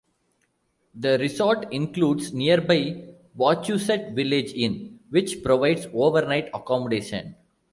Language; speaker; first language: English; non-native, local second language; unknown